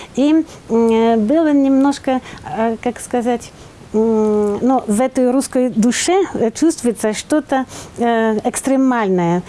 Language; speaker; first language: Russian; non-native, fluent; French